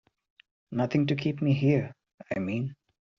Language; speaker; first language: English; non-native, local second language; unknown